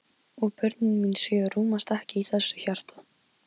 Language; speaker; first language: Icelandic; non-native, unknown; Polish